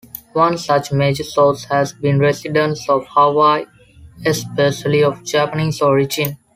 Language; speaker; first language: English; non-native, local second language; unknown